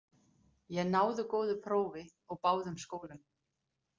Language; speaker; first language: Icelandic; non-native, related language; Danish